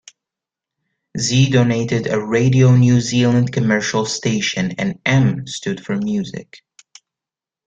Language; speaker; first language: English; native; English